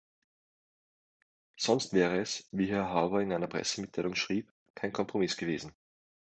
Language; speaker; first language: German; native; German